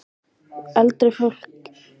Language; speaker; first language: Icelandic; native; Icelandic